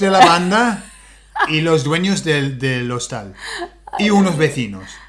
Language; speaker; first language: Spanish; non-native, fluent; English